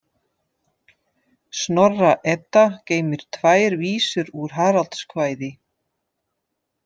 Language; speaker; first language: Icelandic; non-native, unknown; Dutch